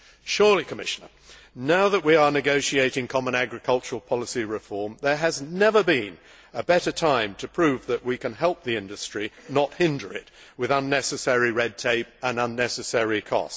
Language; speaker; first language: English; native; English